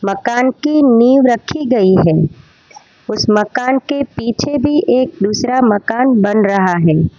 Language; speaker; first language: Hindi; non-native, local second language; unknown